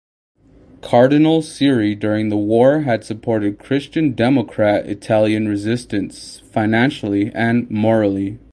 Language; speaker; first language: English; native; English